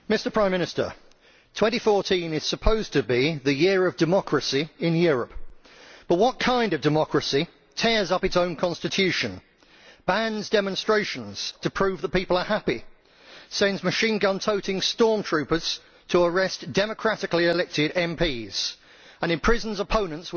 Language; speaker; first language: English; native; English